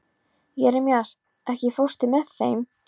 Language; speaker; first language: Icelandic; non-native, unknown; Polish